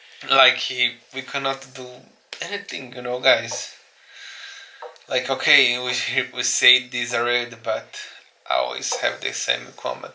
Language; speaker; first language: English; non-native, learner; Portuguese